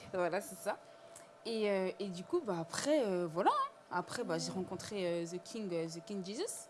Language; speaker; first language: French; native; French